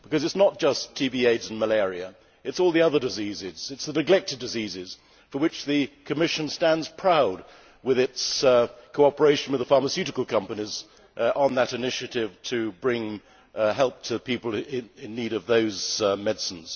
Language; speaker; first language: English; native; English